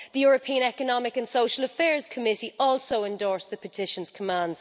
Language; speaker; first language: English; native; English